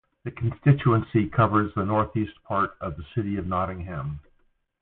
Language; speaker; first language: English; native; English